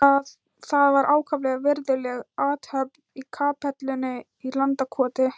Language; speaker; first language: Icelandic; non-native, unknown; Thai